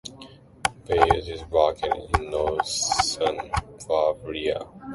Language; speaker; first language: English; non-native, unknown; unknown